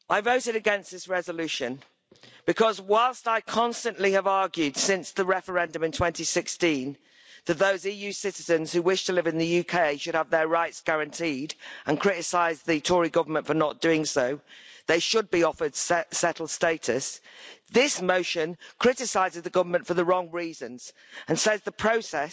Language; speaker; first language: English; native; English